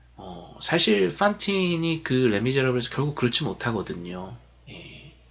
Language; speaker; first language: Korean; native; Korean